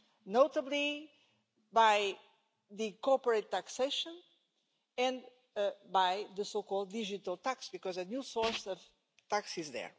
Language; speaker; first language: English; non-native, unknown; Portuguese